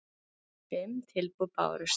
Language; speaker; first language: Icelandic; native; Icelandic